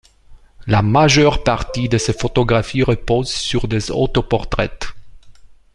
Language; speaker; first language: French; non-native, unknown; Romanian